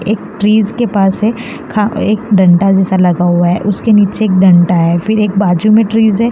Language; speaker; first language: Hindi; non-native, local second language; Gujarati